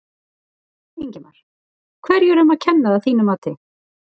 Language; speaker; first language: Icelandic; native; Icelandic